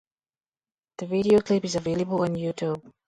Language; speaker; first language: English; non-native, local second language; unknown